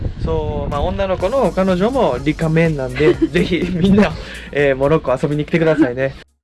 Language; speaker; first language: Japanese; native; Japanese